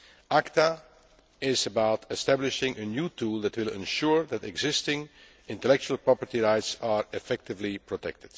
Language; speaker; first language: English; non-native, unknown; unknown